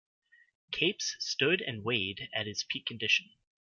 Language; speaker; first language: English; native; English